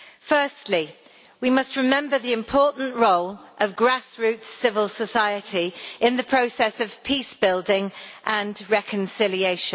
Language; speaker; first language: English; native; English